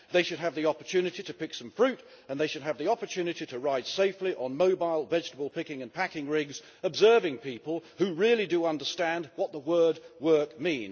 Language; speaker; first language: English; native; English